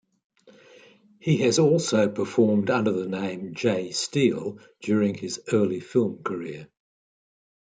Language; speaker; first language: English; native; English